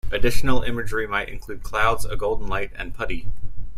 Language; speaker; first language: English; native; English